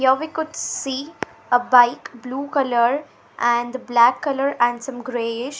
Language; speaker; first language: English; non-native, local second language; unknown